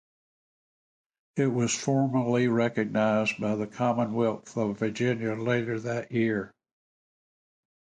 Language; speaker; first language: English; native; English